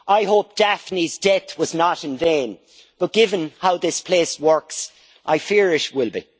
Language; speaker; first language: English; native; English